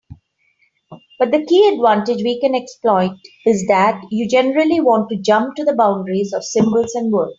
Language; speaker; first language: English; non-native, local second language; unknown